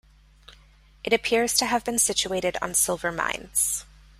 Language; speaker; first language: English; native; English